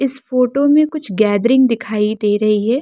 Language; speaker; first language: Hindi; non-native, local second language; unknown